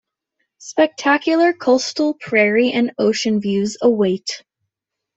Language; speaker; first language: English; native; English